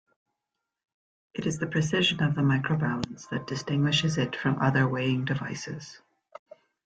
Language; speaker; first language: English; native; English